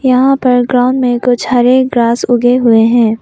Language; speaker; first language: Hindi; non-native, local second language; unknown